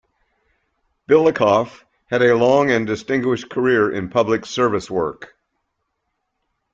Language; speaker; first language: English; native; English